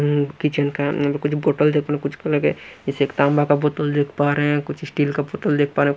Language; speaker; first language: Hindi; non-native, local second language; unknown